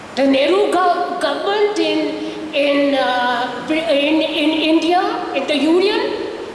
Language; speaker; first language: English; non-native, local second language; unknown